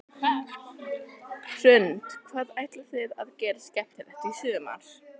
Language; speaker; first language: Icelandic; native; Icelandic